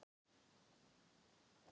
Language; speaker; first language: Icelandic; non-native, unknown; Thai